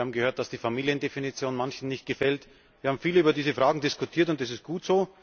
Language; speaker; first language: German; native; German